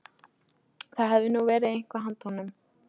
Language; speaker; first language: Icelandic; non-native, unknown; Polish